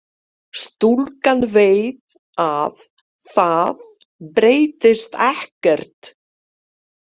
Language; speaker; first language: Icelandic; non-native, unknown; Polish